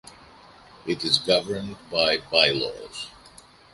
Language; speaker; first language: English; non-native, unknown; Greek